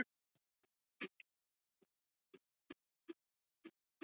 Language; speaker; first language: Icelandic; non-native, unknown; English